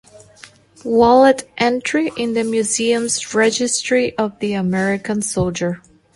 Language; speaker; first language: English; non-native, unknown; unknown